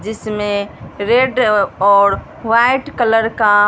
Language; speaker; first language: Hindi; non-native, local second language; Punjabi